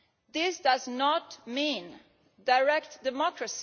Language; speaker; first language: English; non-native, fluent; Italian